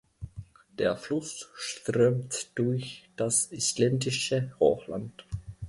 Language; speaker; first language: German; non-native, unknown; Finnish